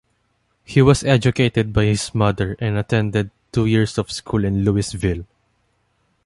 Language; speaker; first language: English; non-native, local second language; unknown